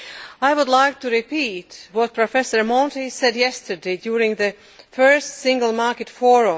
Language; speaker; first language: English; non-native, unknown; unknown